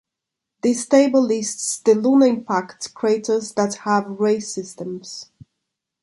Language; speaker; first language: English; non-native, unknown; Portuguese